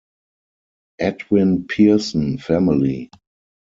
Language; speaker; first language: English; non-native, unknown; German